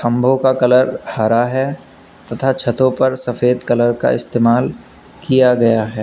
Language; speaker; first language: Hindi; native; Hindi